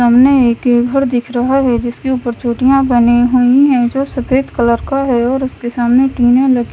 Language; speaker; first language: Hindi; non-native, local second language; Punjabi